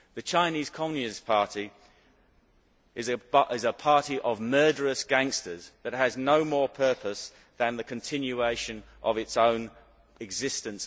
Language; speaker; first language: English; native; English